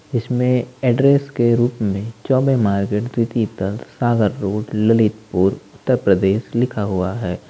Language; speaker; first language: Hindi; native; Hindi